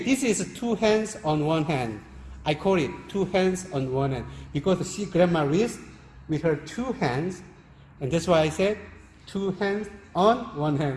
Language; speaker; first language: English; non-native, learner; Korean